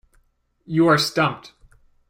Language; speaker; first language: English; native; English